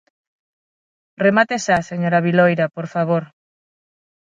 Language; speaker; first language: Galician; non-native, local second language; Spanish